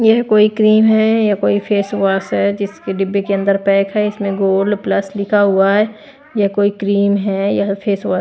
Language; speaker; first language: Hindi; non-native, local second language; Punjabi